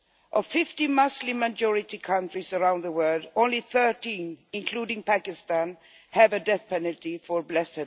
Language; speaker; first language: English; non-native, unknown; Swedish